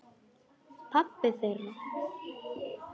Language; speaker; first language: Icelandic; non-native, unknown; Polish